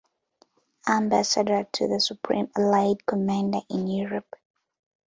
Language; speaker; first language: English; non-native, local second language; Ganda